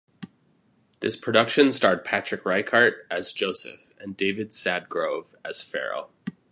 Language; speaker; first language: English; native; English